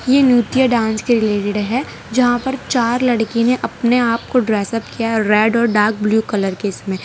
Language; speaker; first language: Hindi; non-native, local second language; Gujarati